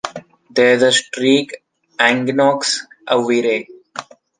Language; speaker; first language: English; non-native, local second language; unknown